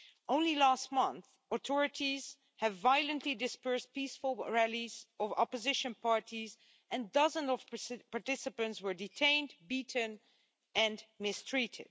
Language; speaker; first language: English; non-native, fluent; Dutch